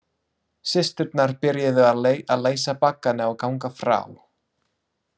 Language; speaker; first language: Icelandic; non-native, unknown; English